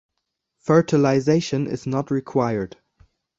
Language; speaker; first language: English; non-native, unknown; German